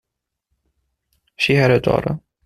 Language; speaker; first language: English; non-native, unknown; German